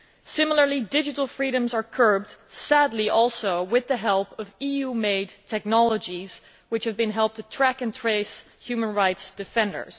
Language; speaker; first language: English; non-native, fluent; Dutch